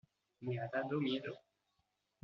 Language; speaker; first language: Spanish; non-native, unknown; French